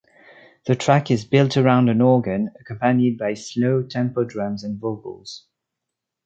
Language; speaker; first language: English; non-native, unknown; French